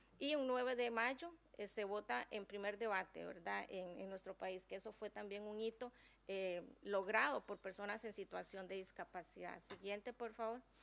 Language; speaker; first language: Spanish; native; Spanish